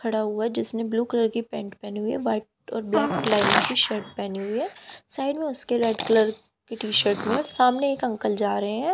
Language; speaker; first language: Hindi; native; Hindi